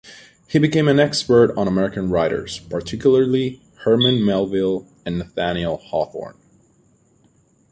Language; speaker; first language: English; native; English